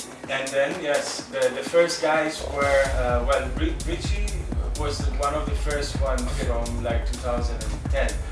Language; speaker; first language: English; non-native, fluent; Italian